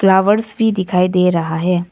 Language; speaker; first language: Hindi; non-native, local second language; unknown